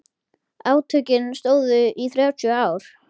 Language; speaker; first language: Icelandic; native; Icelandic